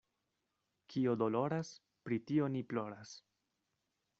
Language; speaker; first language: Esperanto; non-native, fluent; Spanish